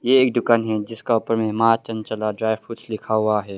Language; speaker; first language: Hindi; early bilingual, other home language; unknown